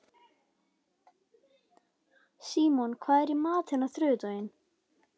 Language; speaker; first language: Icelandic; native; Icelandic